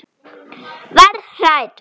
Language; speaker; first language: Icelandic; non-native, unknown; German